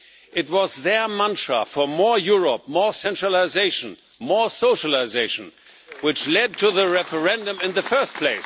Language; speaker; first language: English; non-native, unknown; German